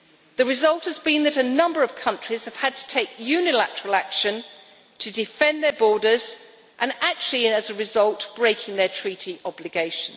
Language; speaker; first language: English; native; English